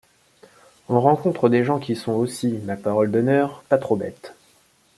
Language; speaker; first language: French; native; French